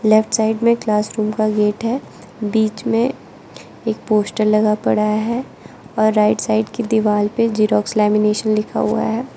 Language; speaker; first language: Hindi; non-native, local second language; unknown